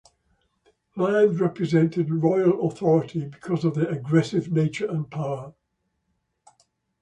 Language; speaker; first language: English; native; English